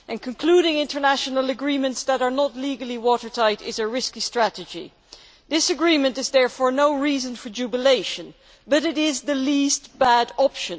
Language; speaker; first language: English; non-native, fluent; Dutch